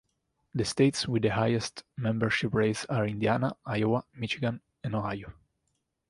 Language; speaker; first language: English; non-native, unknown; Italian